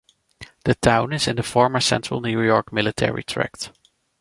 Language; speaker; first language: English; non-native, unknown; Dutch